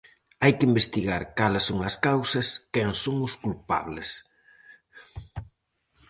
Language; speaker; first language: Galician; native; Galician